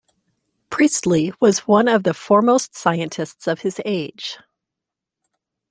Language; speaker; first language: English; native; English